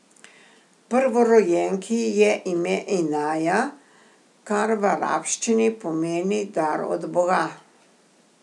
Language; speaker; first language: Slovenian; native; Slovenian